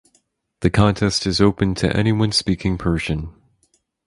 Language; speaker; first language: English; native; English